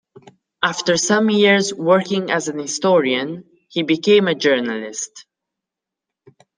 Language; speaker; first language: English; non-native, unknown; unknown